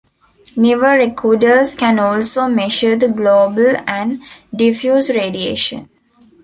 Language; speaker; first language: English; non-native, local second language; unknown